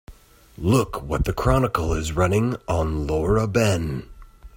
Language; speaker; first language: English; native; English